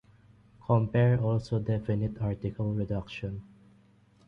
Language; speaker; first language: English; non-native, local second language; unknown